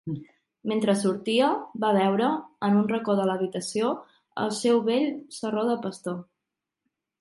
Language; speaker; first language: Catalan; native; Catalan